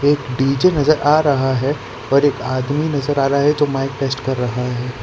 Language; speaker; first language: Hindi; non-native, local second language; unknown